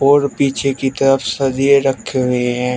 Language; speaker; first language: Hindi; native; Hindi